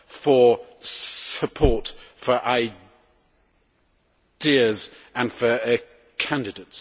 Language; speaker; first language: English; native; English